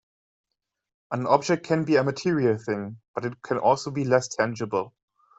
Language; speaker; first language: English; non-native, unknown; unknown